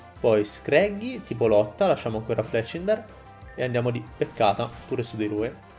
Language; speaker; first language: Italian; native; Italian